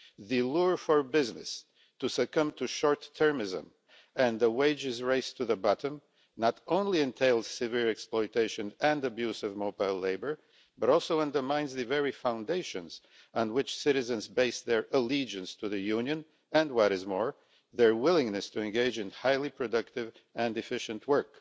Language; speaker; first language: English; non-native, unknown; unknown